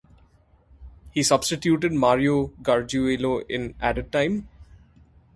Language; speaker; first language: English; non-native, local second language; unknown